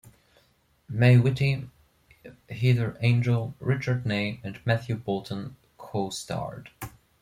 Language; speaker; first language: English; non-native, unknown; German